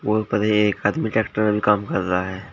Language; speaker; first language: Hindi; native; Hindi